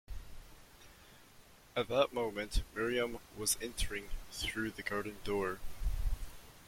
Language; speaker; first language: English; native; English